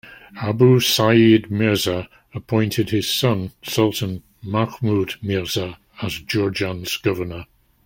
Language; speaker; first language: English; native; English